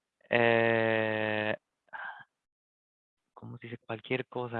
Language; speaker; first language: Spanish; native; Spanish